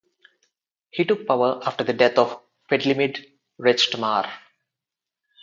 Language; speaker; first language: English; non-native, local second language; Telugu